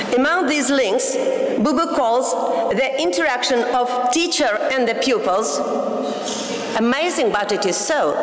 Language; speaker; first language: English; non-native, fluent; Tatar